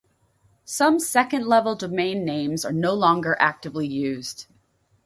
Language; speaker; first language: English; native; English